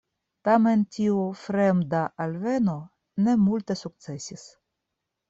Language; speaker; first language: Esperanto; non-native, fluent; Russian